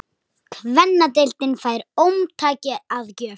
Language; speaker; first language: Icelandic; native; Icelandic